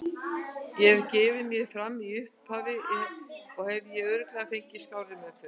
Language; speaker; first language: Icelandic; native; Icelandic